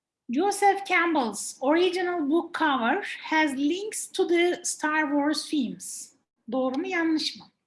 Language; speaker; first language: English; non-native, fluent; Turkish